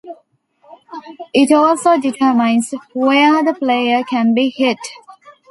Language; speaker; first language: English; non-native, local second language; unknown